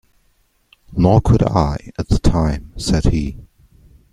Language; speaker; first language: English; non-native, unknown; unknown